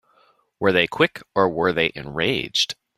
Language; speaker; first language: English; native; English